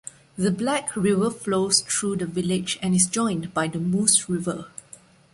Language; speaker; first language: English; non-native, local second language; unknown